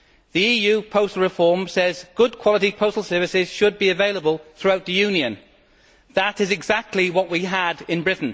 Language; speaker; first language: English; native; English